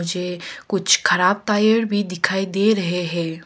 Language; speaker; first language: Hindi; early bilingual, other home language; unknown